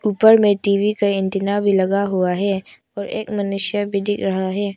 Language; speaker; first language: Hindi; non-native, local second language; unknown